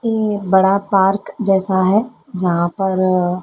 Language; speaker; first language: Hindi; native; Hindi